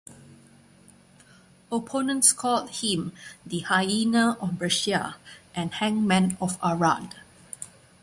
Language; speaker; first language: English; non-native, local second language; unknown